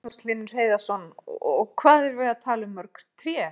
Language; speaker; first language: Icelandic; native; Icelandic